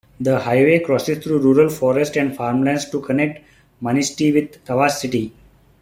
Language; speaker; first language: English; non-native, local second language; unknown